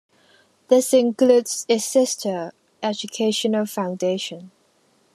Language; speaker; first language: English; non-native, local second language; Cantonese